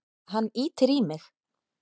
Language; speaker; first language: Icelandic; native; Icelandic